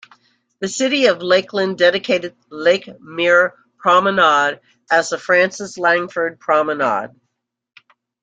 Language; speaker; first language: English; native; English